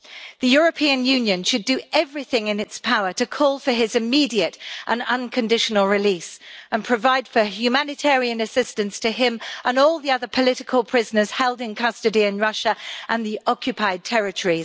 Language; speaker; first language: English; native; English